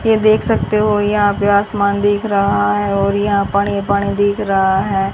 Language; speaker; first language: Hindi; native; Hindi